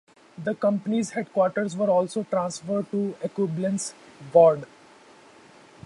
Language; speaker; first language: English; non-native, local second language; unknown